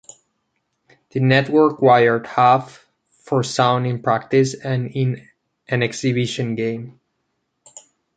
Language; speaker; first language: English; non-native, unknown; Catalan